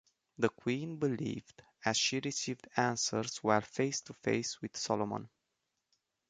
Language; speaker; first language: English; non-native, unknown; Romanian